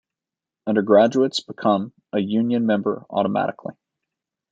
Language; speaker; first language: English; native; English